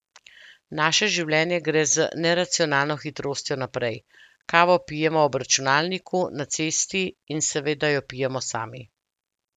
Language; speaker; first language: Slovenian; native; Slovenian